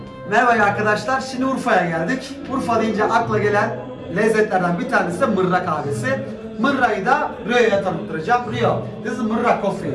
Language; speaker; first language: Turkish; native; Turkish